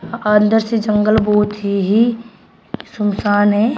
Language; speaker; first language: Hindi; native; Hindi